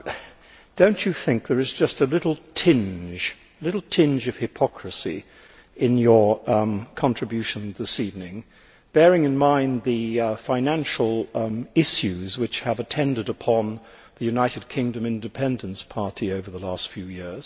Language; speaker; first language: English; native; English